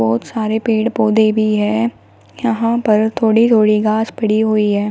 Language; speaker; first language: Hindi; native; Hindi